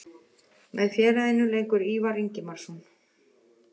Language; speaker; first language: Icelandic; native; Icelandic